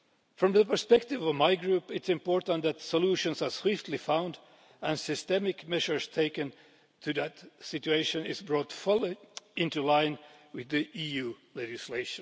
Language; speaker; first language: English; non-native, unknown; Finnish